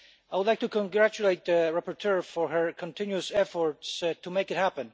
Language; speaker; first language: English; non-native, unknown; Polish